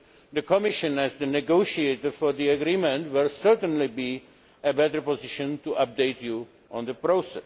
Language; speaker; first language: English; non-native, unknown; Czech